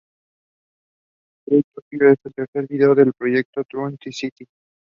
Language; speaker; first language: English; non-native, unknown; Spanish